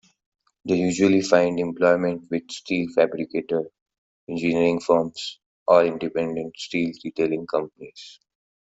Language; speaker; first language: English; non-native, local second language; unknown